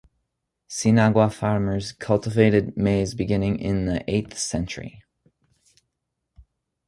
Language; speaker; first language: English; native; English